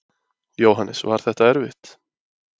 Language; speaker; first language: Icelandic; native; Icelandic